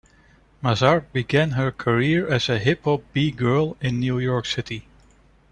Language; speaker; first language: English; non-native, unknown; Dutch